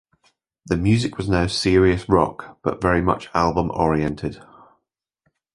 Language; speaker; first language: English; native; English